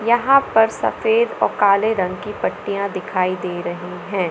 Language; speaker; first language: Hindi; native; Hindi